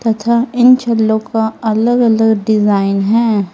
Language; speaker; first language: Hindi; native; Hindi